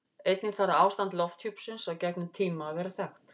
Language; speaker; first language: Icelandic; native; Icelandic